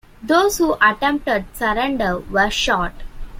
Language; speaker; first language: English; non-native, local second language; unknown